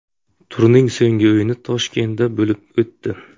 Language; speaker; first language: Uzbek; native; Uzbek